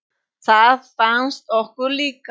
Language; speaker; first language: Icelandic; non-native, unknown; Polish